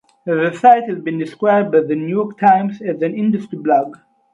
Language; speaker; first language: English; non-native, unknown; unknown